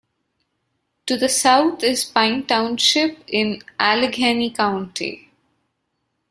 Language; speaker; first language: English; non-native, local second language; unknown